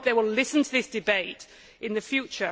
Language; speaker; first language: English; native; English